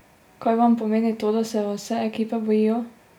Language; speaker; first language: Slovenian; native; Slovenian